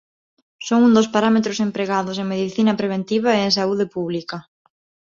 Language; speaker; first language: Galician; non-native, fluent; Spanish